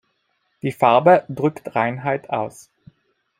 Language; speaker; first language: German; non-native, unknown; Italian